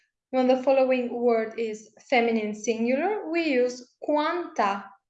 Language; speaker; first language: English; non-native, fluent; Italian